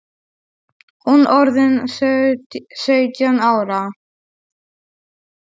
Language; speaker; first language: Icelandic; non-native, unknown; Polish